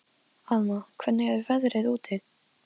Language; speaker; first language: Icelandic; non-native, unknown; Polish